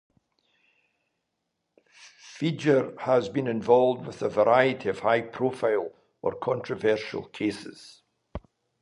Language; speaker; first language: English; native; English